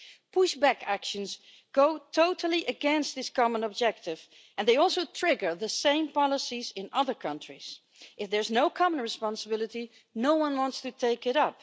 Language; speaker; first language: English; non-native, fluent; Dutch